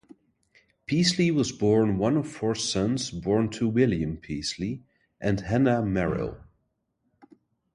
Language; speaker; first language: English; non-native, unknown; Dutch